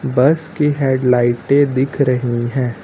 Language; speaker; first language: Hindi; native; Hindi